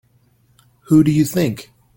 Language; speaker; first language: English; native; English